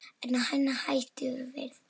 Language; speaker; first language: Icelandic; non-native, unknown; Polish